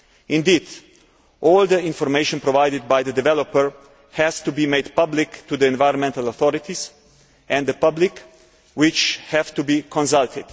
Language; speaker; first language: English; non-native, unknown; Slovenian